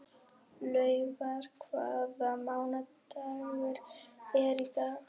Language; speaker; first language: Icelandic; non-native, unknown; German